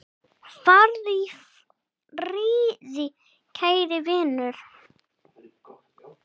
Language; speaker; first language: Icelandic; non-native, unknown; English